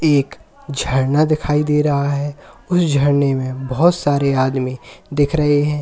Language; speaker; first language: Hindi; native; Hindi